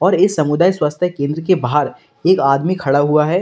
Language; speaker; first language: Hindi; native; Hindi